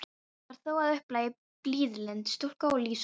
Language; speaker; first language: Icelandic; non-native, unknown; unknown